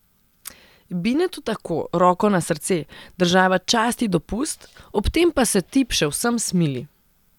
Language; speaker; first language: Slovenian; non-native, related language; Serbian